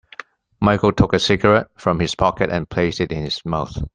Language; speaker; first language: English; non-native, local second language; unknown